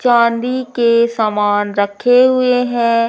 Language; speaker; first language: Hindi; native; Hindi